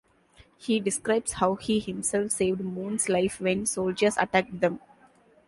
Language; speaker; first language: English; non-native, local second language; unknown